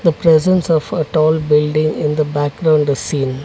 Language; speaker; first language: English; non-native, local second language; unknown